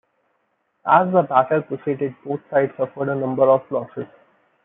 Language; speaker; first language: English; non-native, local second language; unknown